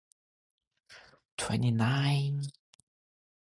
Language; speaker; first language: English; non-native, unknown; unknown